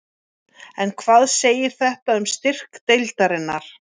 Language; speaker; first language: Icelandic; native; Icelandic